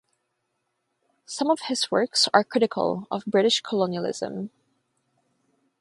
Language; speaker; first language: English; non-native, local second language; Filipino